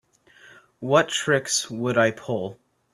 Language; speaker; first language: English; native; English